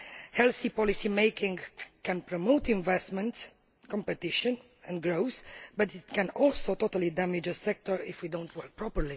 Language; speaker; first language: English; non-native, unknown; Romanian